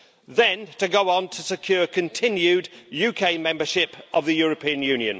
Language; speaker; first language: English; native; English